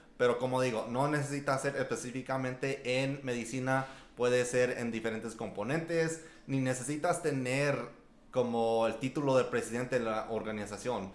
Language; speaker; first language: Spanish; early bilingual, heritage; Spanish